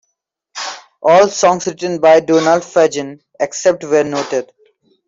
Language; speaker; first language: English; non-native, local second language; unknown